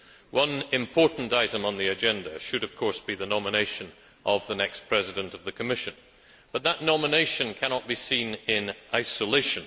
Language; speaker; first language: English; native; English